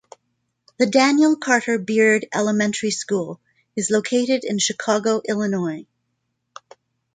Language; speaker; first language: English; non-native, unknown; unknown